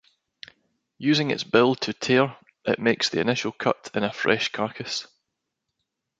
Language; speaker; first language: English; native; English